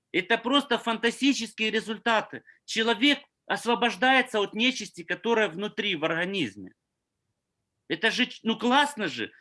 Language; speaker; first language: Russian; native; Russian